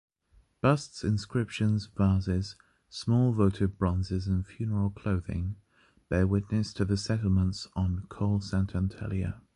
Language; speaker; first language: English; native; English